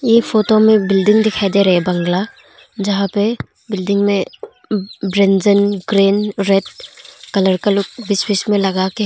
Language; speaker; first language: Hindi; non-native, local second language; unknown